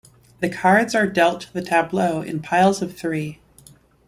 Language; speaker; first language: English; native; English